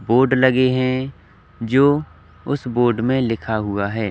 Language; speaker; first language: Hindi; native; Hindi